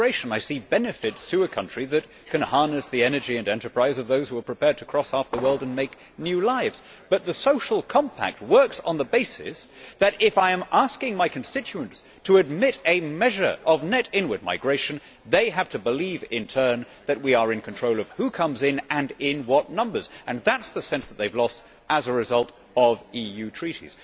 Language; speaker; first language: English; native; English